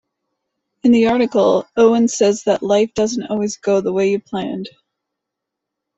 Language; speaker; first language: English; native; English